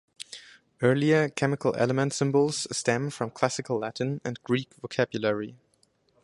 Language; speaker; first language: English; non-native, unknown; German